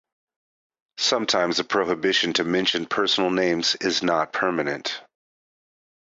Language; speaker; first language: English; native; English